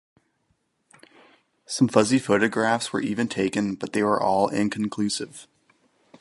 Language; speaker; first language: English; native; English